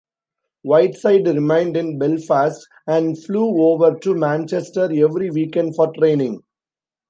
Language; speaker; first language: English; non-native, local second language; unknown